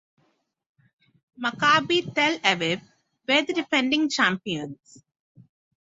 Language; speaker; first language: English; non-native, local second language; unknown